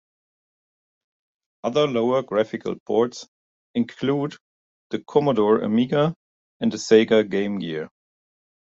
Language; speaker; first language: English; non-native, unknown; German